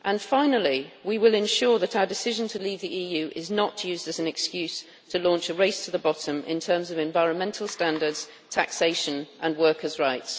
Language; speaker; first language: English; native; English